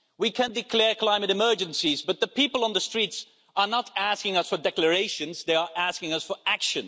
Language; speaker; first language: English; non-native, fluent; Dutch